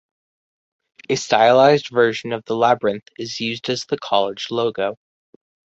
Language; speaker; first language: English; native; English